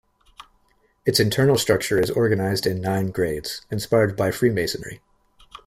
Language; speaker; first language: English; native; English